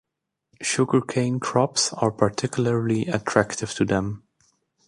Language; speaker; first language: English; native; English